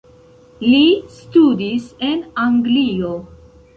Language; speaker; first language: Esperanto; non-native, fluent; Central Kurdish